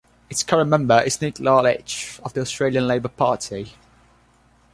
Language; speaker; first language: English; non-native, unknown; Portuguese